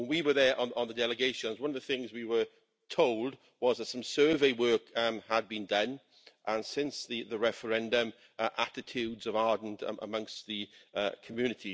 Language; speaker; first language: English; native; English